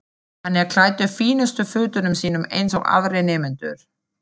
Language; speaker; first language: Icelandic; non-native, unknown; German